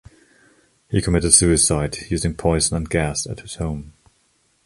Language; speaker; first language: English; non-native, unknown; German